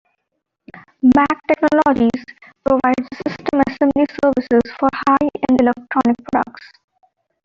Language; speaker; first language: English; non-native, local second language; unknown